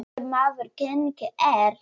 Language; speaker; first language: Icelandic; non-native, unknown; Polish